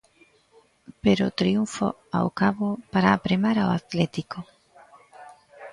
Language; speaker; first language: Galician; native; Galician